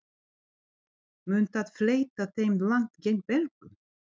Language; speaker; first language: Icelandic; non-native, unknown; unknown